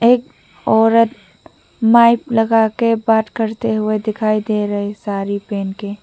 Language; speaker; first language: Hindi; non-native, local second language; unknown